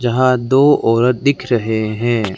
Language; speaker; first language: Hindi; non-native, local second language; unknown